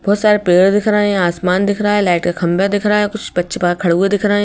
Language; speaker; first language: Hindi; native; Hindi